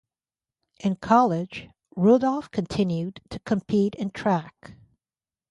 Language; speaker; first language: English; native; English